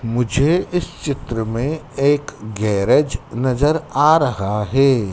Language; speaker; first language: Hindi; native; Hindi